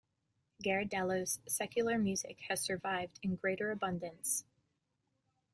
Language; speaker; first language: English; native; English